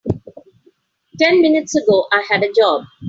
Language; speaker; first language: English; non-native, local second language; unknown